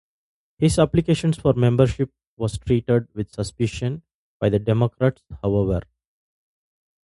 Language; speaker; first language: English; non-native, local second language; Tamil